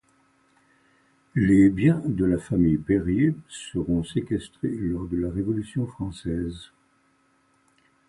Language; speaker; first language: French; native; French